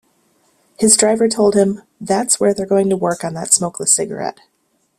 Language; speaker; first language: English; native; English